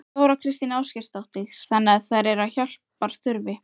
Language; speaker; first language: Icelandic; native; Icelandic